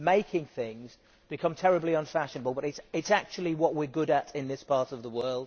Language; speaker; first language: English; native; English